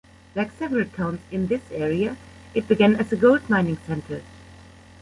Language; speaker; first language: English; non-native, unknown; German